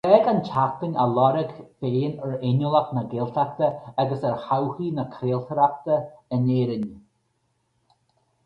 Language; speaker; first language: Irish; native; Irish